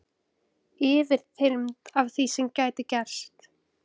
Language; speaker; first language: Icelandic; native; Icelandic